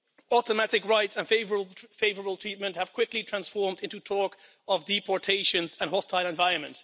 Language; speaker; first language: English; non-native, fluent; Dutch